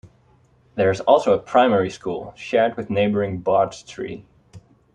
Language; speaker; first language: English; non-native, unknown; Dutch